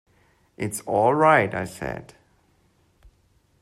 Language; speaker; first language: English; non-native, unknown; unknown